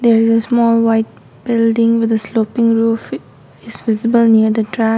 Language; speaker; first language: English; non-native, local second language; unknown